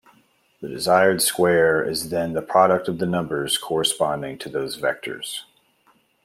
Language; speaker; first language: English; native; English